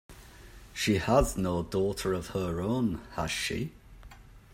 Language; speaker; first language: English; native; English